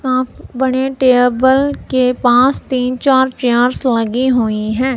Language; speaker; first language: Hindi; non-native, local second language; Punjabi